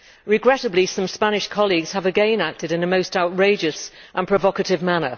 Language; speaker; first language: English; native; English